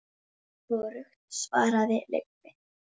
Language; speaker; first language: Icelandic; native; Icelandic